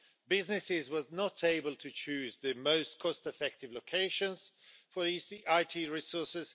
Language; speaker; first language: English; non-native, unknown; Swedish